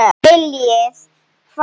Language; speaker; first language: Icelandic; non-native, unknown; Slovenian